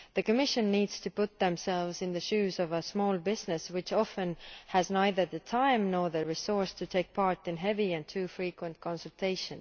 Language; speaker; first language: English; non-native, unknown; Estonian